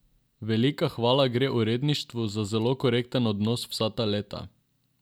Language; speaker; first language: Slovenian; non-native, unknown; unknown